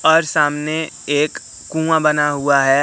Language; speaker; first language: Hindi; native; Hindi